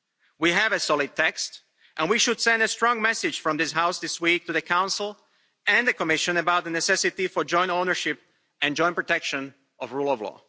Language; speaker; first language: English; non-native, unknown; Slovak